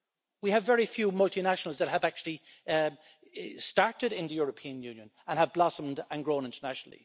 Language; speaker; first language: English; native; English